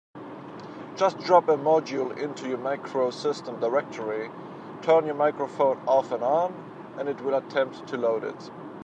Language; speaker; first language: English; native; English